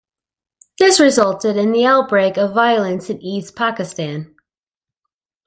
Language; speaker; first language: English; native; English